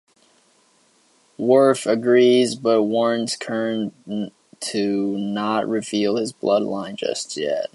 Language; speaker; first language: English; native; English